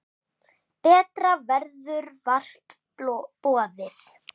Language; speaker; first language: Icelandic; native; Icelandic